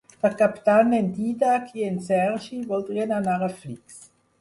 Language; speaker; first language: Catalan; non-native, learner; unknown